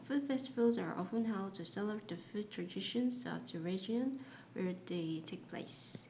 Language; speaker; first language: English; non-native, fluent; Korean